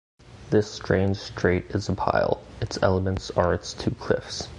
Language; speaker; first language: English; native; English